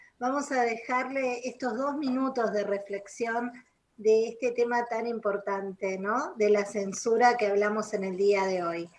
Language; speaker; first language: Spanish; native; Spanish